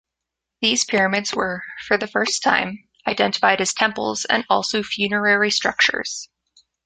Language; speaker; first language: English; native; English